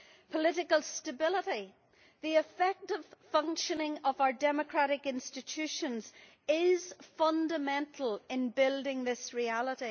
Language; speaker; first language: English; native; English